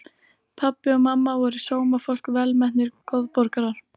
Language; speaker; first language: Icelandic; native; Icelandic